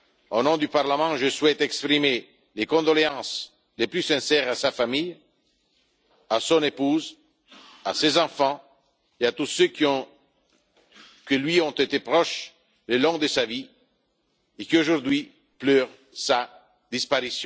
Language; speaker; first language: French; non-native, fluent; Italian